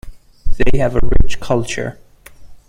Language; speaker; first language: English; non-native, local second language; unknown